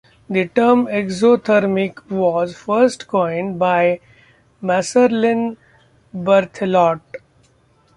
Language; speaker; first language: English; non-native, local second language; Marathi